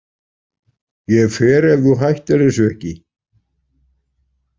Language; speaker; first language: Icelandic; native; Icelandic